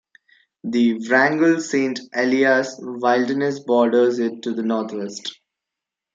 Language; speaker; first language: English; non-native, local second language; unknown